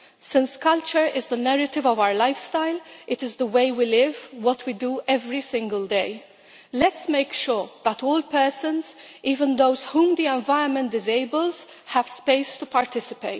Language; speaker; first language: English; non-native, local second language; Maltese